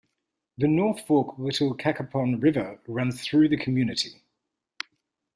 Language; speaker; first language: English; native; English